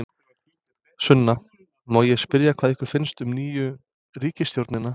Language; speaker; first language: Icelandic; non-native, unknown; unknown